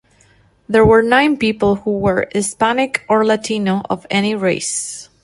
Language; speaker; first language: English; non-native, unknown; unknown